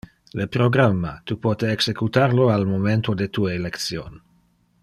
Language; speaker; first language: Interlingua; non-native, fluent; Dutch